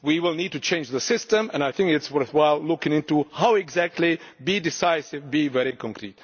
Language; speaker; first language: English; non-native, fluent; Czech